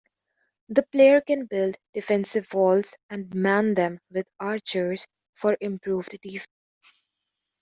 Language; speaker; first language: English; native; English